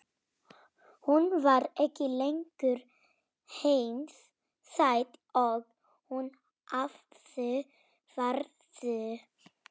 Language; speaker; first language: Icelandic; non-native, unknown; Polish